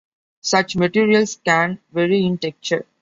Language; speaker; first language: English; non-native, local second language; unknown